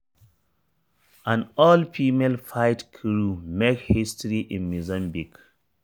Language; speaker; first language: English; non-native, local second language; Hausa